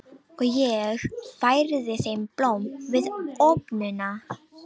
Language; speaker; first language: Icelandic; non-native, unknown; Romanian